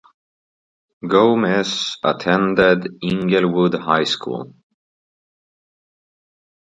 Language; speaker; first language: English; native; English